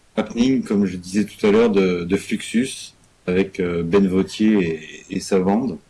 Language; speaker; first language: French; native; French